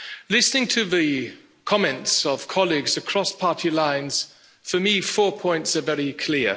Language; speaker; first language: English; non-native, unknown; German